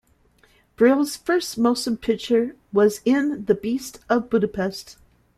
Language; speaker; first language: English; native; English